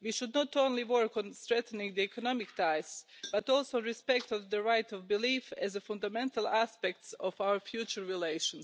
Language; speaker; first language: English; non-native, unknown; Croatian